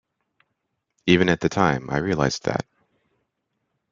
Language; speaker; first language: English; native; English